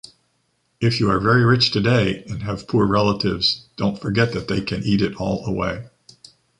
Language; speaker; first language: English; native; English